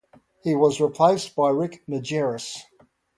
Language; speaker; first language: English; native; English